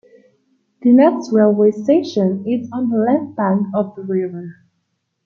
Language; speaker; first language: English; non-native, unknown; Spanish